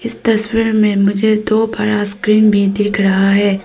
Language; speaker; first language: Hindi; early bilingual, other home language; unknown